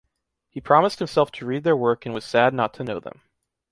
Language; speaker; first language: English; native; English